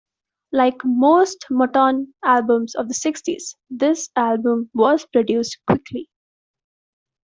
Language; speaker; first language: English; non-native, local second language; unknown